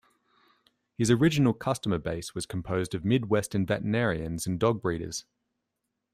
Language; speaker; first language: English; native; English